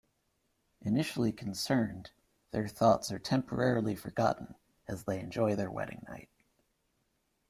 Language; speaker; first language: English; native; English